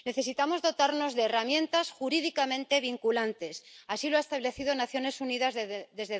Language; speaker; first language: Spanish; native; Spanish